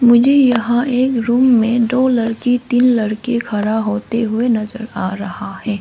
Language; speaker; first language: Hindi; non-native, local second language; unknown